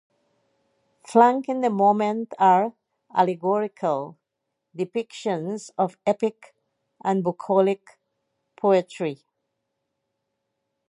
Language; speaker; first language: English; native; English